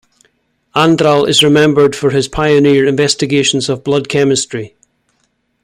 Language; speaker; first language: English; native; English